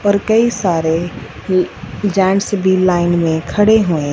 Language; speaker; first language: Hindi; non-native, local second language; Punjabi